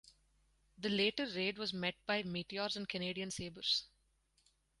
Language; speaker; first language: English; non-native, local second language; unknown